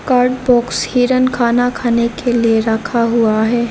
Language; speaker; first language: Hindi; non-native, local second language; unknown